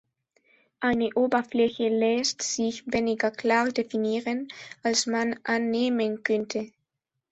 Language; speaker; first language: German; non-native, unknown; Spanish